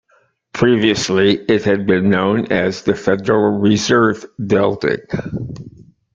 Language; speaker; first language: English; native; English